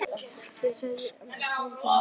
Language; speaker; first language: Icelandic; native; Icelandic